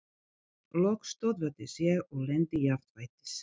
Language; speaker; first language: Icelandic; non-native, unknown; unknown